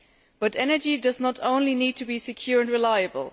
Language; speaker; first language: English; non-native, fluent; German